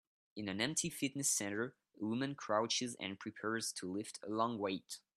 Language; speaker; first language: English; non-native, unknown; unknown